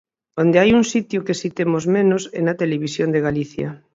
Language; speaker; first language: Galician; native; Galician